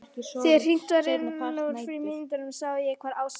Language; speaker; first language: Icelandic; native; Icelandic